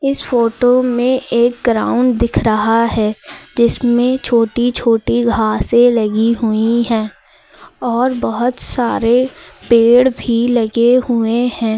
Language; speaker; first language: Hindi; native; Hindi